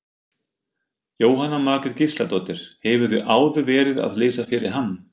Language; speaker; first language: Icelandic; non-native, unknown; German